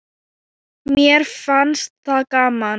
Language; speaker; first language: Icelandic; non-native, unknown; Thai